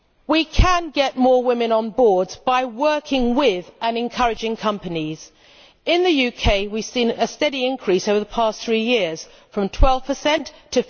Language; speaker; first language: English; native; English